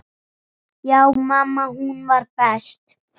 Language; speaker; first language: Icelandic; native; Icelandic